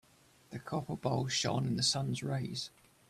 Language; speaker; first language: English; native; English